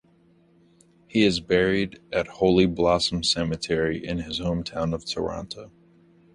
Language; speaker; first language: English; native; English